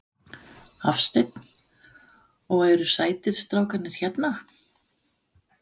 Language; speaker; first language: Icelandic; non-native, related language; Danish